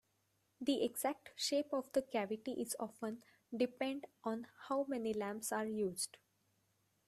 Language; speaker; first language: English; non-native, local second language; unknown